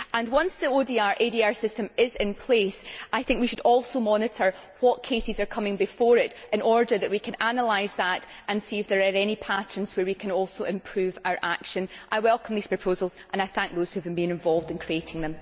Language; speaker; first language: English; native; English